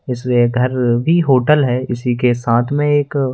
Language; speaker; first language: Hindi; native; Hindi